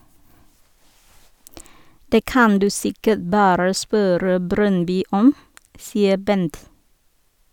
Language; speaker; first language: Norwegian; non-native, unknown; Vietnamese